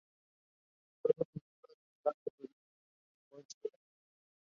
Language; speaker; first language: English; non-native, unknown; Spanish